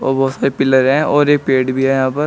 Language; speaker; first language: Hindi; native; Hindi